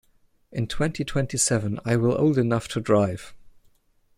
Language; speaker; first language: English; non-native, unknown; German